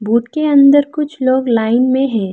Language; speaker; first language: Hindi; non-native, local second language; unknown